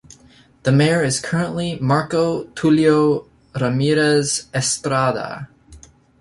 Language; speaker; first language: English; native; English